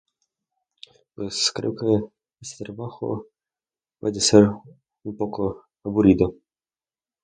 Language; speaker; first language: Spanish; non-native, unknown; Russian